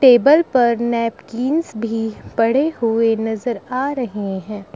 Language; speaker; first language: Hindi; native; Hindi